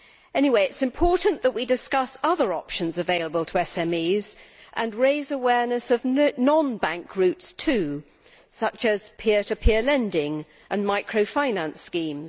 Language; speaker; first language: English; native; English